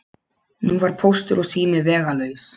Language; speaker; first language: Icelandic; non-native, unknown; Polish